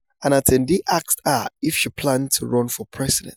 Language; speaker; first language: English; non-native, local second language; Yoruba